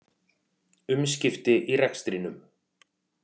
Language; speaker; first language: Icelandic; native; Icelandic